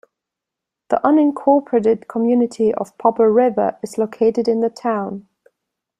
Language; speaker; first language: English; non-native, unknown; German